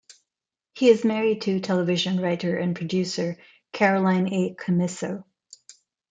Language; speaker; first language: English; non-native, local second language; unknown